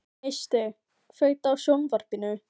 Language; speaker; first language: Icelandic; non-native, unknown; Filipino